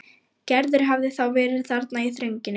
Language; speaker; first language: Icelandic; non-native, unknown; Lithuanian